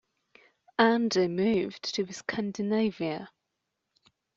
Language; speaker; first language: English; non-native, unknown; Persian